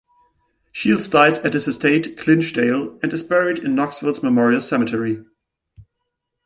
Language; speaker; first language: English; non-native, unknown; German